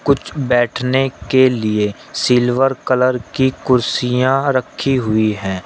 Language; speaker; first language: Hindi; native; Hindi